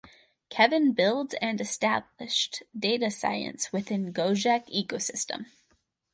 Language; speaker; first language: English; native; English